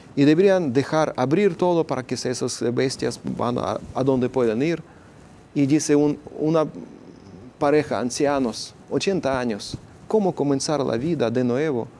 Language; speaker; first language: Spanish; non-native, fluent; Ukrainian